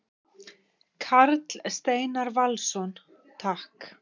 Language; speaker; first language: Icelandic; native; Icelandic